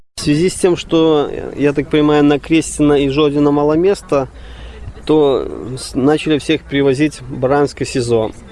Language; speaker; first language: Russian; native; Russian